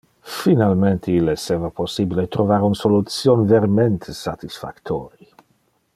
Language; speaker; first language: Interlingua; non-native, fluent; Dutch